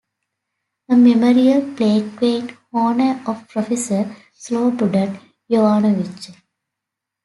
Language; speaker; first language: English; native; English